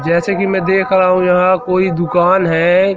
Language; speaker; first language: Hindi; native; Hindi